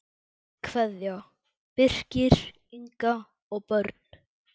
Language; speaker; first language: Icelandic; native; Icelandic